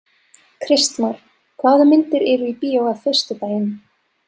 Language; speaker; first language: Icelandic; non-native, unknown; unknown